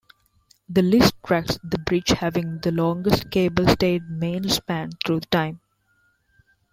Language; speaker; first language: English; non-native, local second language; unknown